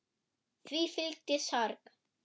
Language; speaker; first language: Icelandic; non-native, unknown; German